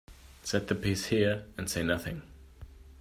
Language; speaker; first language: English; non-native, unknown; German